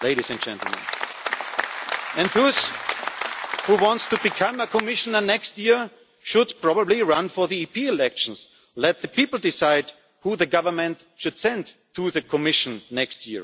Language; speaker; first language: English; non-native, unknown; German